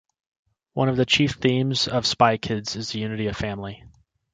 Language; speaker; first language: English; native; English